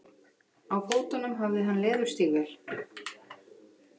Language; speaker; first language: Icelandic; native; Icelandic